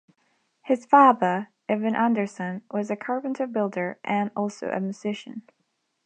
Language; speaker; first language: English; non-native, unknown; Spanish